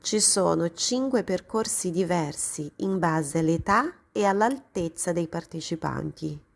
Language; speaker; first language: Italian; non-native, fluent; Portuguese